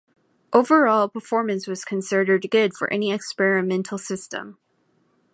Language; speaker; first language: English; native; English